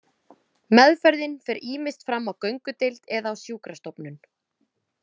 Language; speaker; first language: Icelandic; native; Icelandic